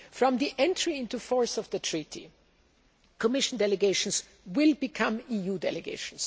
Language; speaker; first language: English; non-native, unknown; German